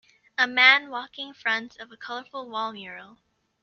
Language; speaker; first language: English; native; English